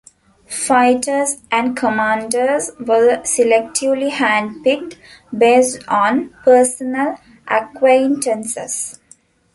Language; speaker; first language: English; non-native, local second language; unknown